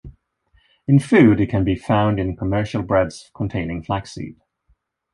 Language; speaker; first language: English; non-native, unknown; Swedish